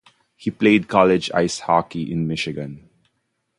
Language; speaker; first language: English; non-native, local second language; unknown